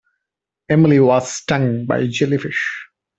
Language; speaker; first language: English; non-native, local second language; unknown